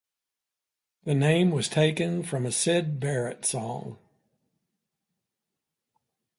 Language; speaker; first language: English; native; English